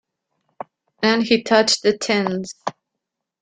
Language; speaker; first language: English; non-native, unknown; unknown